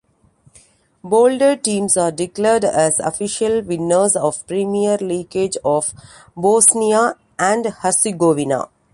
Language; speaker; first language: English; non-native, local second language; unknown